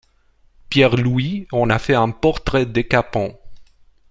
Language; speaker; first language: French; non-native, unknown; Romanian